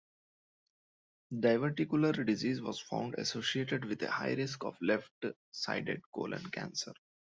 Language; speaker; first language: English; non-native, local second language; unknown